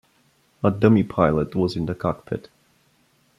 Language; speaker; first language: English; non-native, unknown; Bulgarian